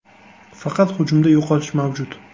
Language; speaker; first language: Uzbek; native; Uzbek